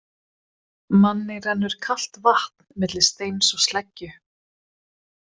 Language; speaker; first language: Icelandic; non-native, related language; Swedish